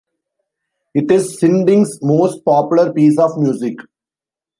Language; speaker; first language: English; non-native, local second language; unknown